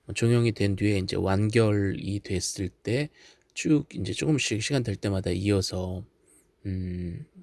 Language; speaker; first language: Korean; native; Korean